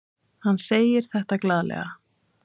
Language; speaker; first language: Icelandic; native; Icelandic